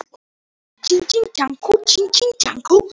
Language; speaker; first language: Icelandic; non-native, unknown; Polish